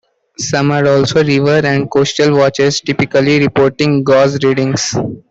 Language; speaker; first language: English; native; English